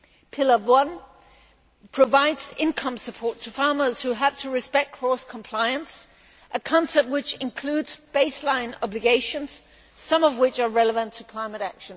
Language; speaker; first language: English; non-native, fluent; Danish